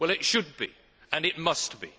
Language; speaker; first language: English; native; English